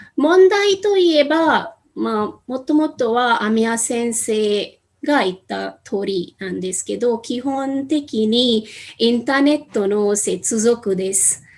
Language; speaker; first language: Japanese; non-native, fluent; Hindi